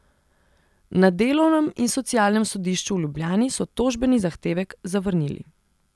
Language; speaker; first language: Slovenian; non-native, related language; Serbian